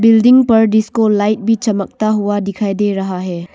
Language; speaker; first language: Hindi; non-native, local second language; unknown